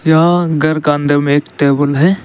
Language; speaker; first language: Hindi; non-native, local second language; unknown